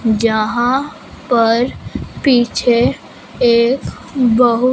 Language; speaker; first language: Hindi; non-native, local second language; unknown